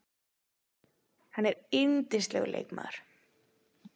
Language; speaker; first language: Icelandic; native; Icelandic